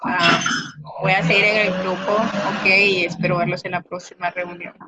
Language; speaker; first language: Spanish; native; Spanish